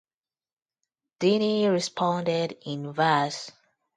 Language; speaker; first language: English; non-native, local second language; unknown